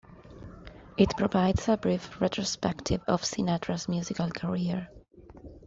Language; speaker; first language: English; non-native, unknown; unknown